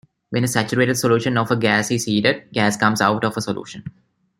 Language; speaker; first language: English; non-native, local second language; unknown